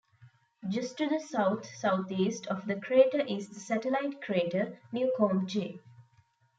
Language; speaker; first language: English; non-native, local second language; Tamil